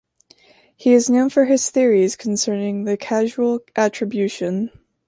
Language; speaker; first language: English; native; English